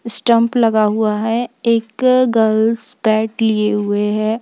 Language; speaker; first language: Hindi; native; Hindi